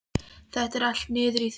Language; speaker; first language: Icelandic; non-native, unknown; Polish